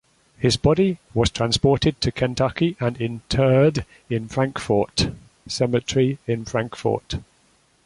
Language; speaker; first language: English; native; English